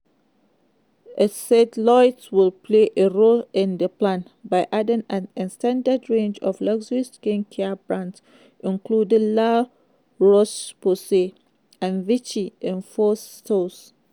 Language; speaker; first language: English; non-native, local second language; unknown